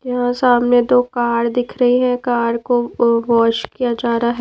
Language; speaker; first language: Hindi; non-native, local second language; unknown